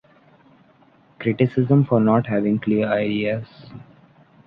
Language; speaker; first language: English; non-native, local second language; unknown